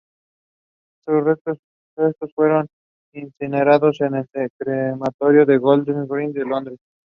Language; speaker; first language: English; non-native, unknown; Spanish